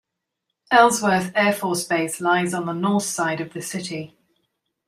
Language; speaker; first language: English; native; English